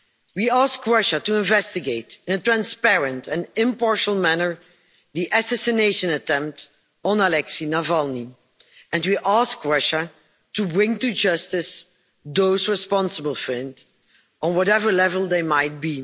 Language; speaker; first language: English; non-native, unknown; Dutch